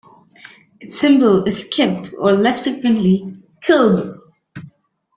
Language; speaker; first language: English; native; English